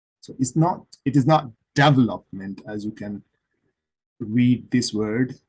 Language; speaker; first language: English; non-native, local second language; Urdu